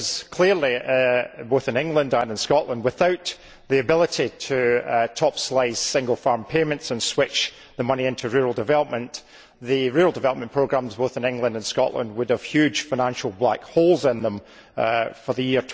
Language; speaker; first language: English; native; English